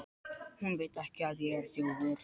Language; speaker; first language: Icelandic; non-native, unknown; Polish